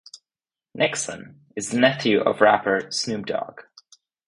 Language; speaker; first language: English; non-native, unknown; Czech